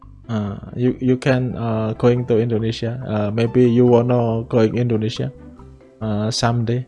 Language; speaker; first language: English; non-native, learner; Indonesian